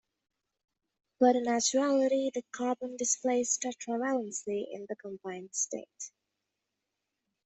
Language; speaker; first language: English; native; English